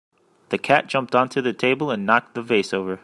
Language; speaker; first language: English; native; English